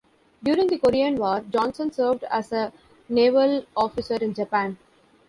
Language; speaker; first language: English; non-native, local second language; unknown